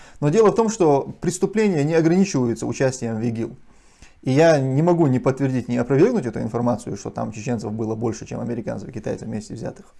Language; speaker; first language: Russian; non-native, local second language; Chechen